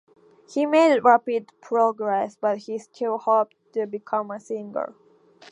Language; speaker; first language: English; native; English